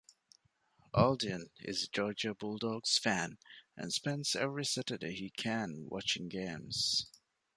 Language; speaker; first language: English; non-native, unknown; Divehi